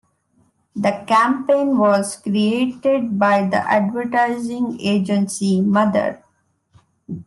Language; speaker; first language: English; non-native, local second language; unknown